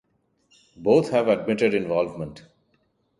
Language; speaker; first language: English; non-native, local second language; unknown